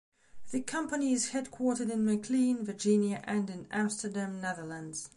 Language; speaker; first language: English; non-native, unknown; Belarusian